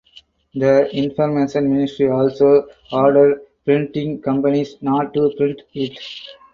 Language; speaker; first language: English; non-native, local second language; Tamil